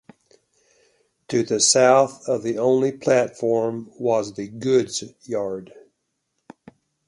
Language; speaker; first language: English; native; English